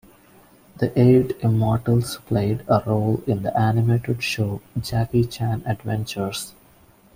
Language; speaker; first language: English; non-native, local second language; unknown